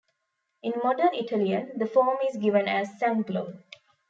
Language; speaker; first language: English; non-native, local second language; Tamil